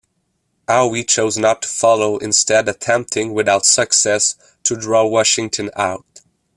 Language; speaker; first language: English; non-native, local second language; French